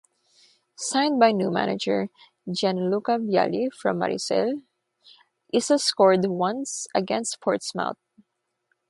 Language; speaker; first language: English; non-native, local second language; Filipino